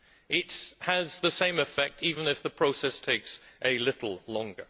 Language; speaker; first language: English; native; English